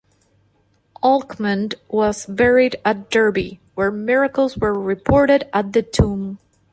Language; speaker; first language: English; non-native, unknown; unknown